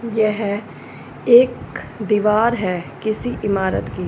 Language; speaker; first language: Hindi; non-native, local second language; Punjabi